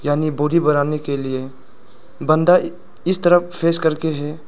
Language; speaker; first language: Hindi; non-native, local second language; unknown